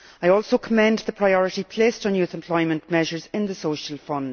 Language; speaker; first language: English; native; English